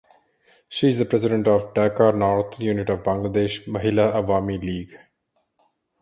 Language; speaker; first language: English; non-native, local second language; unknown